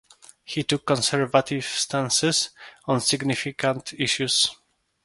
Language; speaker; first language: English; non-native, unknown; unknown